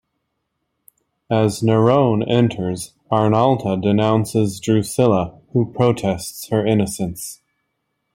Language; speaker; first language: English; native; English